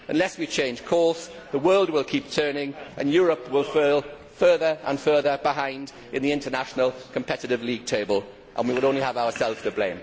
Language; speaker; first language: English; native; English